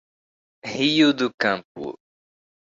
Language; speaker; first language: Portuguese; native; Portuguese